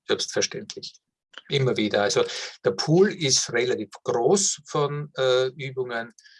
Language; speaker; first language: German; native; German